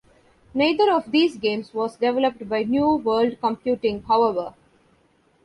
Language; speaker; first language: English; non-native, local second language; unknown